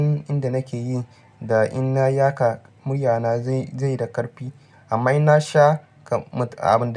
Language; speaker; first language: Hausa; non-native, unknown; Yoruba